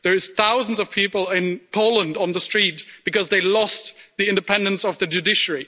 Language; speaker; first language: English; non-native, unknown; German